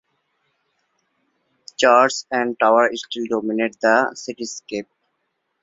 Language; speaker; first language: English; non-native, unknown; Bangla